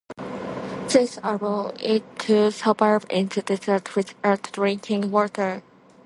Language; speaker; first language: English; non-native, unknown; Japanese